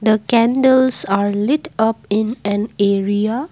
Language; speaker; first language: English; non-native, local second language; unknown